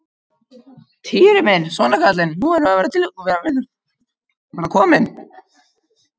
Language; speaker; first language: Icelandic; non-native, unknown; Macedonian